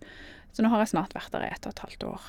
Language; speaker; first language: Norwegian; native; Norwegian